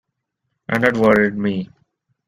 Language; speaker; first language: English; non-native, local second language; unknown